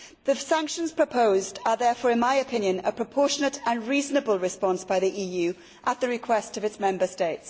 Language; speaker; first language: English; native; English